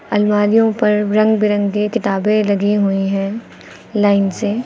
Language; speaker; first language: Hindi; native; Hindi